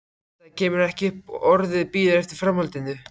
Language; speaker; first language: Icelandic; native; Icelandic